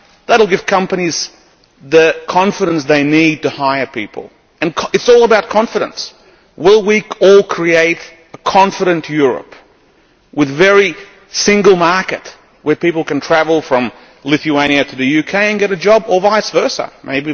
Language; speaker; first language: English; non-native, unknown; Lithuanian